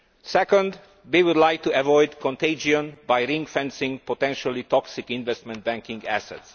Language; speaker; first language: English; non-native, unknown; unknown